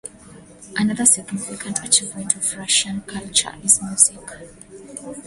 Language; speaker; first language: English; non-native, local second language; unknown